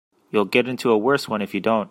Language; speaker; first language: English; native; English